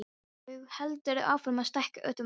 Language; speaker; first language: Icelandic; non-native, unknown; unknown